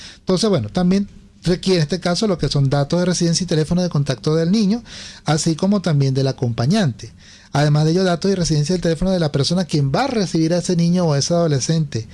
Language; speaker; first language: Spanish; native; Spanish